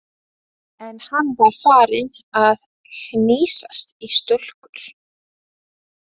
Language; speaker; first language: Icelandic; non-native, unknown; Latvian